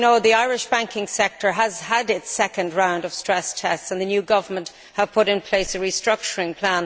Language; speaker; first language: English; native; English